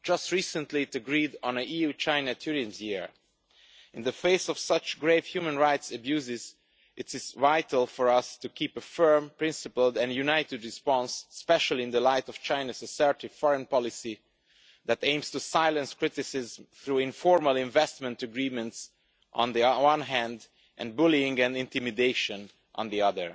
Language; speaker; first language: English; non-native, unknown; Romanian